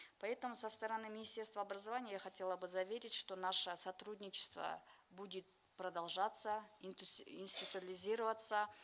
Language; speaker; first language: Russian; non-native, local second language; Kyrgyz